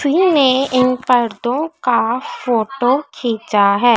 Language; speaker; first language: Hindi; native; Hindi